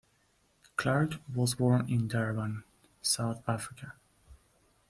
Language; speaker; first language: English; non-native, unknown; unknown